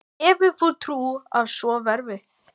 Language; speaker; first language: Icelandic; native; Icelandic